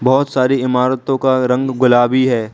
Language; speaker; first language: Hindi; non-native, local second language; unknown